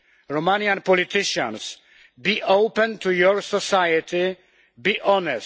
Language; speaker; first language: English; non-native, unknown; Polish